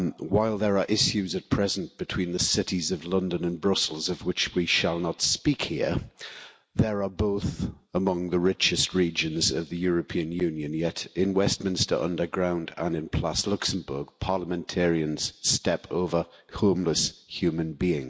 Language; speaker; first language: English; native; English